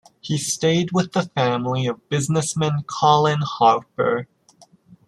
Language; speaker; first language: English; native; English